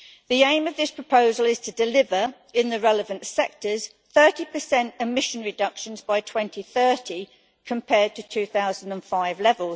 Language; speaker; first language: English; native; English